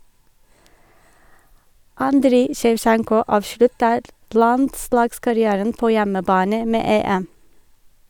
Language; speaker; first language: Norwegian; non-native, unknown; Turkish